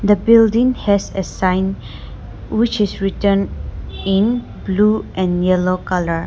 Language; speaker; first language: English; non-native, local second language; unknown